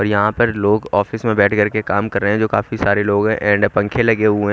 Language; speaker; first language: Hindi; native; Hindi